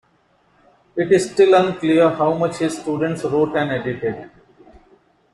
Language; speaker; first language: English; non-native, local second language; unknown